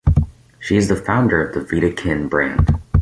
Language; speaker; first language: English; native; English